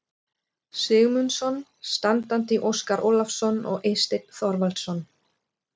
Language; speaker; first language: Icelandic; non-native, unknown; German